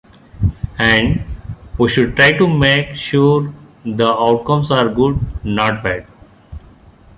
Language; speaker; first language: English; non-native, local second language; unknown